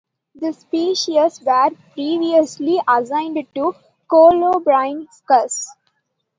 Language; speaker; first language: English; non-native, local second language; Tamil